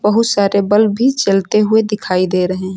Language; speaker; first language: Hindi; native; Hindi